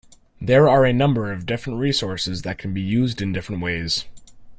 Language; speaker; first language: English; native; English